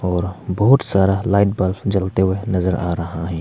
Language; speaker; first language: Hindi; non-native, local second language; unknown